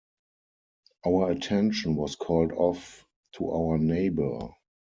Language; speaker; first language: English; non-native, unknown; German